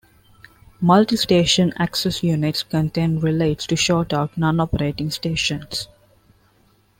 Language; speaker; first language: English; non-native, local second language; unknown